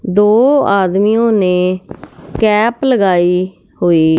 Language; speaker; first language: Hindi; non-native, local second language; Punjabi